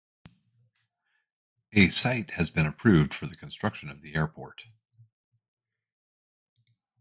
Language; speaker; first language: English; native; English